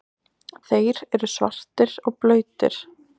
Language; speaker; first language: Icelandic; native; Icelandic